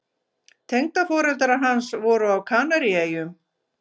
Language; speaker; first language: Icelandic; native; Icelandic